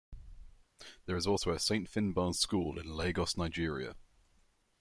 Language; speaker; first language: English; native; English